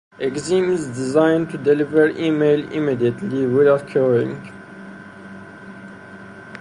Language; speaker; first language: English; non-native, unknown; Persian